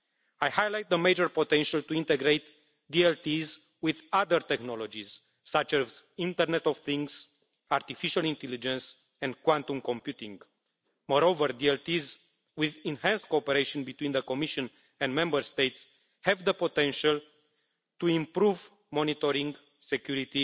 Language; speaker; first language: English; non-native, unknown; Romanian